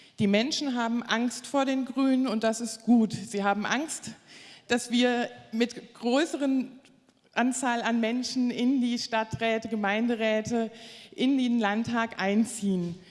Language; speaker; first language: German; native; German